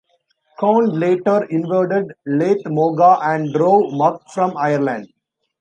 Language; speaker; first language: English; non-native, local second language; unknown